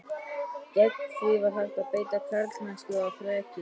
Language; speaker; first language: Icelandic; native; Icelandic